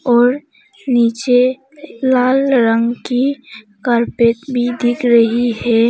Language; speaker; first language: Hindi; non-native, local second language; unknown